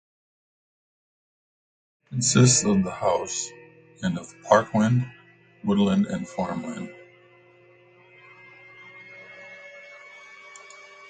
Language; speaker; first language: English; native; English